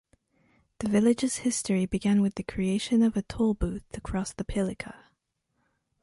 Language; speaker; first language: English; non-native, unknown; French